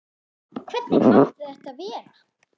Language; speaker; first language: Icelandic; non-native, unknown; German